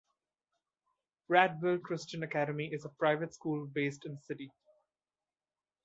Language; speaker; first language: English; non-native, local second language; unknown